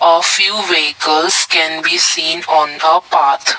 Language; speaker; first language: English; non-native, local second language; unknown